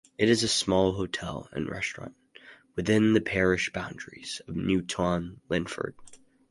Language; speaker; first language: English; native; English